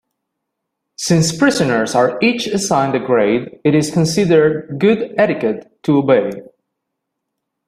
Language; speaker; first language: English; non-native, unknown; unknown